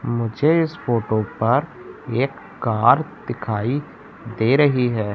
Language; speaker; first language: Hindi; native; Hindi